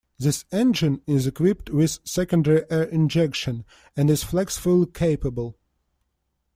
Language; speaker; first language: English; non-native, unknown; Russian